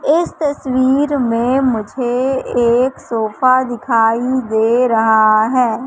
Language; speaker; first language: Hindi; native; Hindi